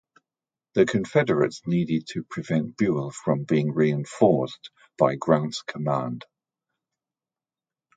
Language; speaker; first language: English; native; English